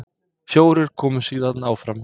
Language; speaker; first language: Icelandic; non-native, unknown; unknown